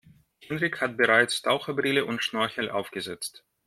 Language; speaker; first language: German; non-native, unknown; Russian